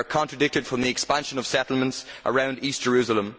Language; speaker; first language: English; native; English